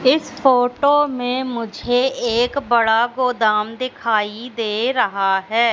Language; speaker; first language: Hindi; native; Hindi